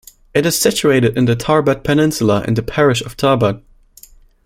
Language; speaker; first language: English; non-native, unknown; German